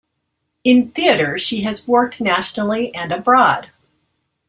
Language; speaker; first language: English; native; English